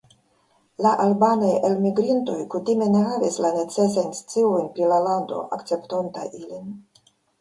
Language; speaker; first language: Esperanto; non-native, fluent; Russian